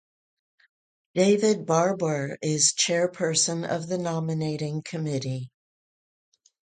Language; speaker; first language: English; native; English